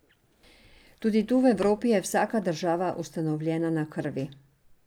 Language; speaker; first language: Slovenian; non-native, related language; Serbian